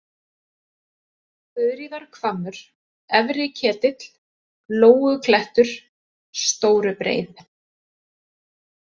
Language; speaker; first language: Icelandic; native; Icelandic